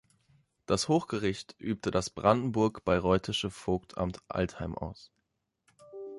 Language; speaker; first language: German; native; German